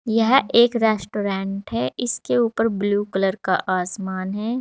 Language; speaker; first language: Hindi; native; Hindi